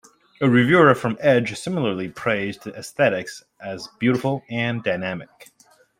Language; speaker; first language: English; native; English